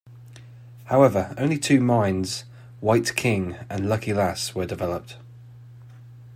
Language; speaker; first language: English; native; English